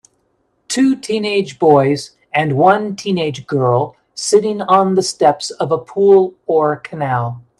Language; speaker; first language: English; native; English